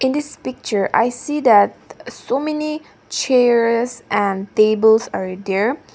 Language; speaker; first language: English; non-native, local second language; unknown